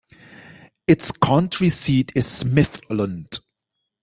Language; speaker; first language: English; non-native, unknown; Dutch